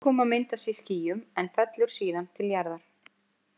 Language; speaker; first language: Icelandic; native; Icelandic